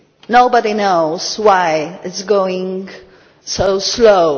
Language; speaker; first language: English; non-native, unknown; Polish